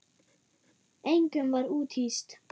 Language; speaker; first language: Icelandic; non-native, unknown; German